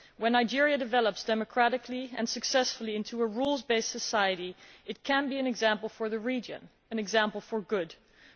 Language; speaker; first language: English; non-native, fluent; Dutch